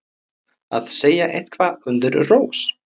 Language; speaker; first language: Icelandic; native; Icelandic